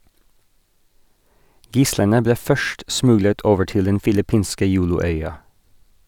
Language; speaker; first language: Norwegian; non-native, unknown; English